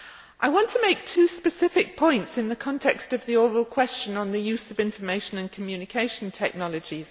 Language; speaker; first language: English; native; English